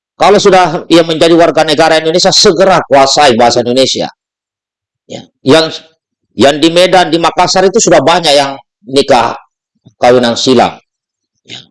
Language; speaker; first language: Indonesian; native; Indonesian